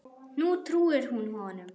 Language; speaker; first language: Icelandic; non-native, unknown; German